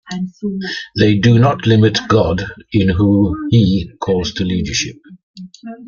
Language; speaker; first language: English; native; English